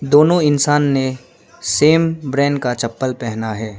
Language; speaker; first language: Hindi; non-native, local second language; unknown